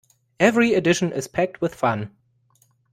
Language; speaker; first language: English; non-native, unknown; German